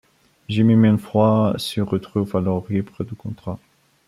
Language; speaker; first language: French; non-native, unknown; Bulgarian